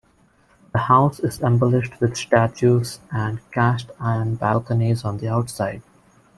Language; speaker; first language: English; non-native, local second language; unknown